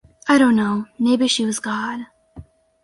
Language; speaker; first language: English; native; English